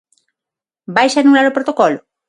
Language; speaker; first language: Galician; non-native, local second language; Spanish